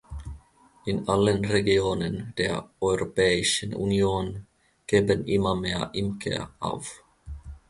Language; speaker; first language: German; non-native, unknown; Finnish